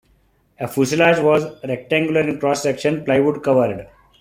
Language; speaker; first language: English; non-native, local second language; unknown